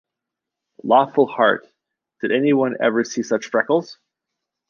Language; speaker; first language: English; native; English